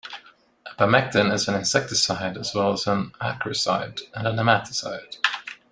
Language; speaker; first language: English; non-native, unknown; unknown